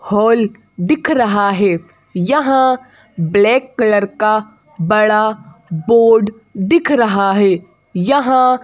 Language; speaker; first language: Hindi; native; Hindi